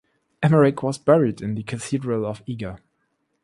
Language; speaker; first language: English; non-native, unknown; German